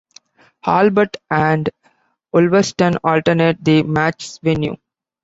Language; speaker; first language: English; non-native, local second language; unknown